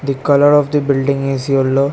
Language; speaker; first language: English; non-native, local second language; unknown